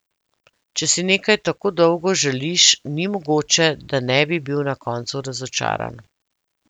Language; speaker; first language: Slovenian; native; Slovenian